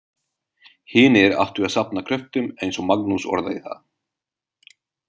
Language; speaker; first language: Icelandic; non-native, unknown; Hungarian